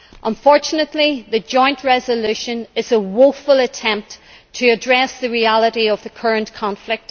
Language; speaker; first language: English; native; English